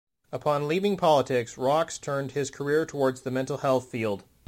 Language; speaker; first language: English; native; English